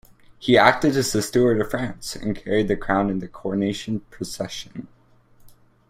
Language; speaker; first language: English; native; English